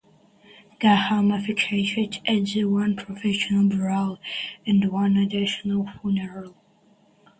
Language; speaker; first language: English; native; English